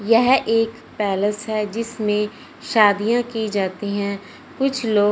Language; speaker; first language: Hindi; non-native, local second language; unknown